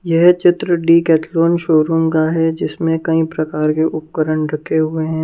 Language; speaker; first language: Hindi; non-native, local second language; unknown